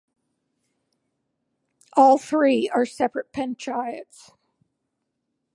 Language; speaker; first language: English; native; English